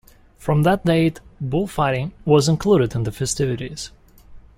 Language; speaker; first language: English; non-native, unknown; Russian